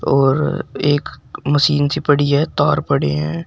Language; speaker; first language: Hindi; native; Hindi